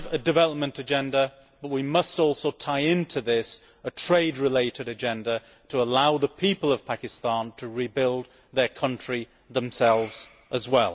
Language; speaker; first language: English; native; English